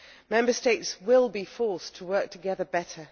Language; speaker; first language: English; non-native, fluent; Dutch